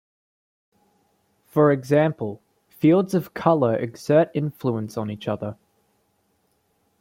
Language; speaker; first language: English; native; English